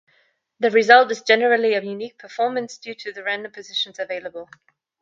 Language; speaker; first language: English; non-native, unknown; German